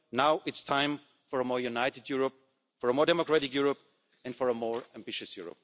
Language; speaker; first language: English; non-native, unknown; German